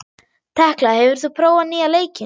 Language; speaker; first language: Icelandic; non-native, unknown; German